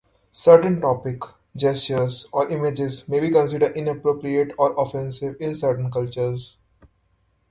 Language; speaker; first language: English; non-native, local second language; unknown